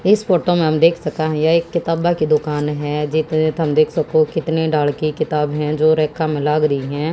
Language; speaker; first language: Hindi; native; Hindi